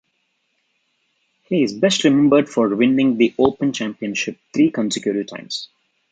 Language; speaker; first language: English; non-native, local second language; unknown